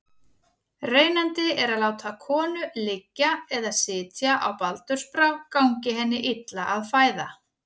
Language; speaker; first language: Icelandic; native; Icelandic